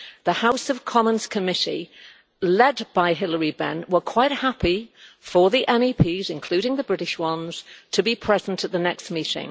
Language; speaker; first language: English; native; English